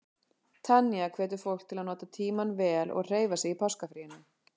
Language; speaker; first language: Icelandic; native; Icelandic